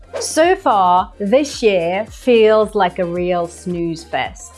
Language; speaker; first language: English; non-native, fluent; Russian